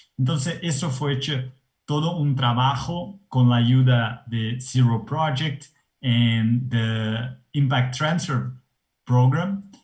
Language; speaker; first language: Spanish; non-native, related language; Portuguese